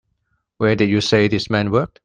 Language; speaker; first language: English; non-native, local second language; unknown